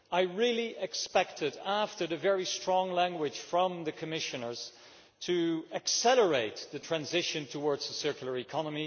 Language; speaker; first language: English; non-native, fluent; Dutch